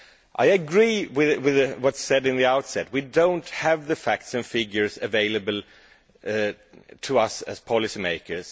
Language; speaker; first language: English; non-native, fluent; Swedish